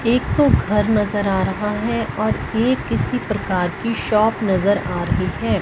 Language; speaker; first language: Hindi; non-native, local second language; Punjabi